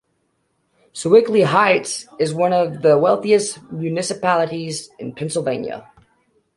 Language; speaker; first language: English; native; English